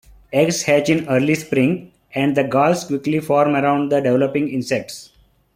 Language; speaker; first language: English; non-native, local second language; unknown